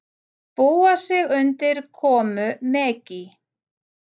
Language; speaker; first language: Icelandic; native; Icelandic